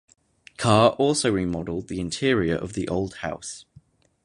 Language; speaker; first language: English; native; English